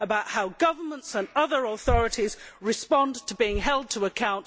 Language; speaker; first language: English; native; English